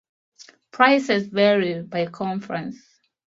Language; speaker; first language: English; non-native, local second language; Ganda